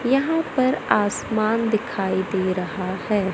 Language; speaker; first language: Hindi; native; Hindi